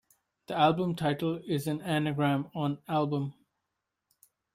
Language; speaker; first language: English; non-native, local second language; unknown